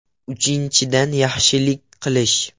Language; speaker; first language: Uzbek; non-native, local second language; Russian